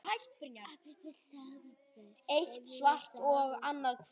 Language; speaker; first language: Icelandic; native; Icelandic